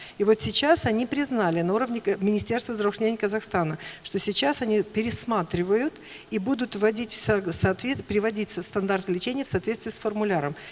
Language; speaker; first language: Russian; native; Russian